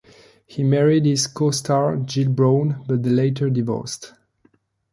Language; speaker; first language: English; non-native, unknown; French